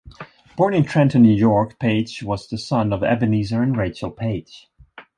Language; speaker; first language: English; non-native, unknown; Swedish